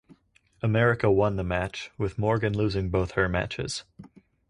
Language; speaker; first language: English; native; English